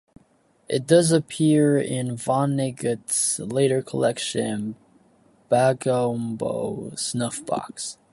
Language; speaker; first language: English; native; English